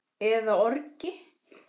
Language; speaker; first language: Icelandic; native; Icelandic